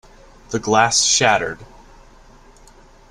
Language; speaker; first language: English; native; English